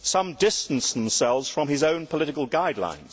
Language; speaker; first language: English; native; English